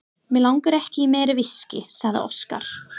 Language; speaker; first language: Icelandic; non-native, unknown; English